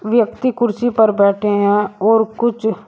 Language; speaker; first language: Hindi; native; Hindi